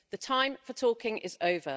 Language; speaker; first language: English; native; English